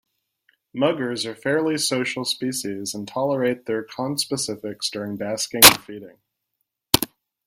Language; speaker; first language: English; native; English